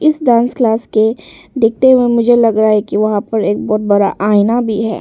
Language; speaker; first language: Hindi; early bilingual, other home language; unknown